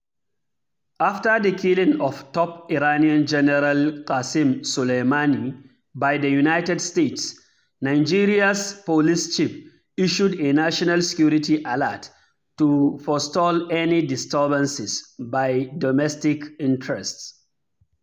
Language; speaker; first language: English; non-native, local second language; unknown